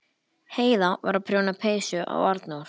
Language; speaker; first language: Icelandic; native; Icelandic